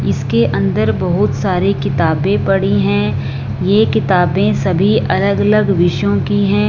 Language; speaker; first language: Hindi; non-native, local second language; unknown